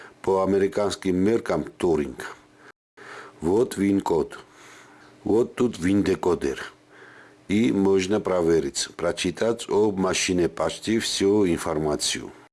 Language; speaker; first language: Russian; non-native, local second language; Georgian